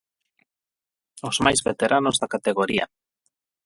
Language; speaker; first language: Galician; non-native, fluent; Spanish